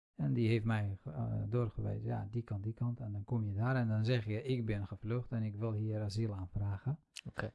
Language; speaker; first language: Dutch; non-native, fluent; Central Kurdish